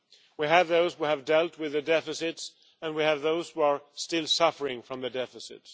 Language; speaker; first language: English; non-native, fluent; Swedish